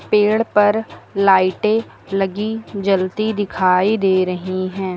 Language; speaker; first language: Hindi; native; Hindi